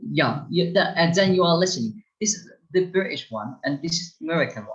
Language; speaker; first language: English; non-native, fluent; Turkish